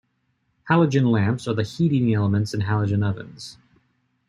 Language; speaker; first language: English; native; English